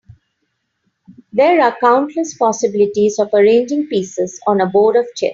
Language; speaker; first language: English; non-native, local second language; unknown